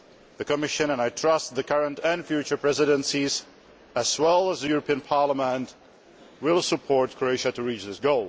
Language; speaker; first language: English; non-native, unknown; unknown